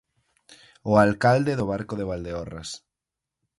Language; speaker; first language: Galician; native; Galician